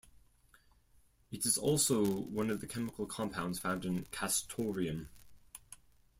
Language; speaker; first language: English; non-native, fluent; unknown